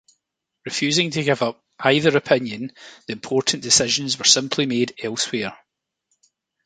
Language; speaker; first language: English; native; English